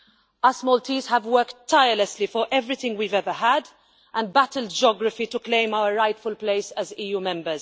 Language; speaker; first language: English; non-native, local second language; Maltese